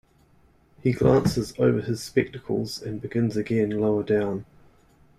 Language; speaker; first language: English; native; English